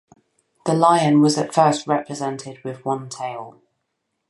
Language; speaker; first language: English; native; English